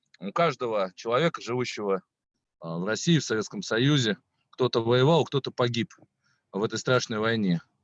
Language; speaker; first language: Russian; native; Russian